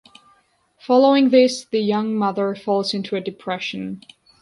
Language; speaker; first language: English; non-native, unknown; Georgian